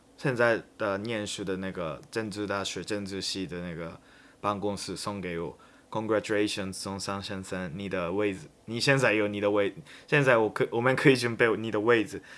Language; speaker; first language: Chinese; non-native, fluent; Japanese